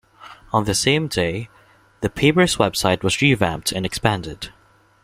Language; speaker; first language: English; non-native, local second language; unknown